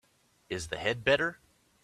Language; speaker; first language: English; native; English